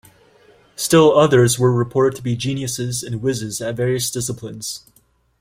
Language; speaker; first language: English; native; English